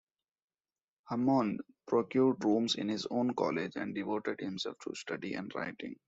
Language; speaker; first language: English; non-native, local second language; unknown